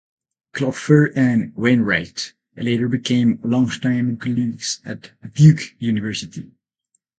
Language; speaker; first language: English; non-native, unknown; Spanish